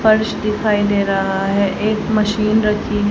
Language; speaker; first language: Hindi; native; Hindi